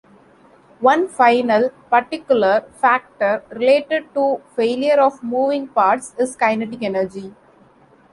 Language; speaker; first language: English; non-native, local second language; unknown